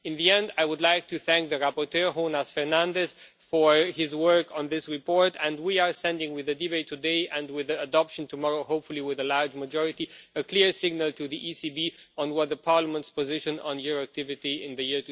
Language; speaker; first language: English; non-native, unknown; Romanian